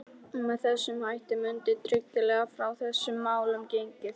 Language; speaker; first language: Icelandic; non-native, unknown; Polish